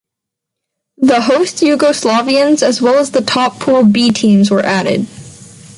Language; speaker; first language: English; non-native, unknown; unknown